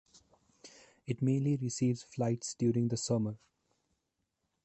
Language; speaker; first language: English; non-native, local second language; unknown